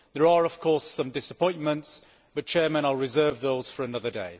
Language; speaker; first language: English; native; English